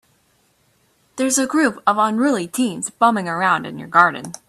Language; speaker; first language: English; native; English